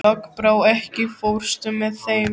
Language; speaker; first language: Icelandic; native; Icelandic